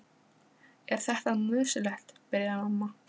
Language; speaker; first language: Icelandic; non-native, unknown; Polish